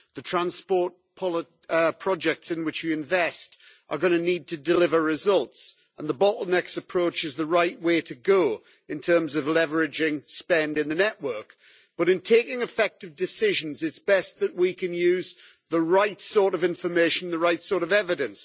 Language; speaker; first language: English; native; English